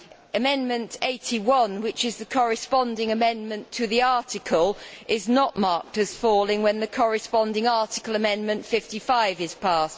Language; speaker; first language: English; native; English